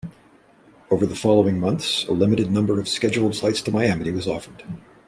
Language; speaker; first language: English; native; English